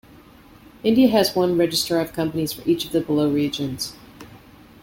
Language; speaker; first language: English; native; English